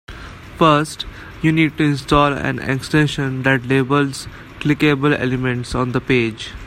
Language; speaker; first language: English; non-native, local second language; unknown